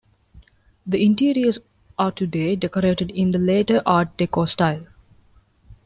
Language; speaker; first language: English; non-native, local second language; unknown